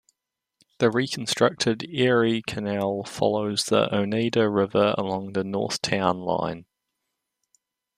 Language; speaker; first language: English; native; English